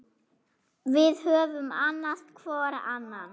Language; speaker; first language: Icelandic; non-native, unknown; German